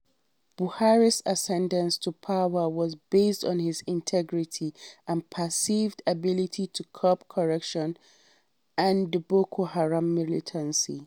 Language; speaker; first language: English; non-native, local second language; Hausa